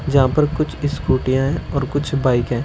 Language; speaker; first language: Hindi; native; Hindi